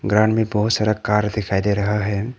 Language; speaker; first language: Hindi; non-native, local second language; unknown